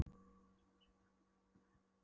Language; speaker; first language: Icelandic; non-native, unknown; Polish